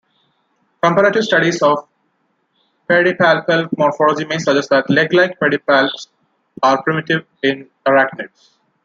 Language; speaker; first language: English; non-native, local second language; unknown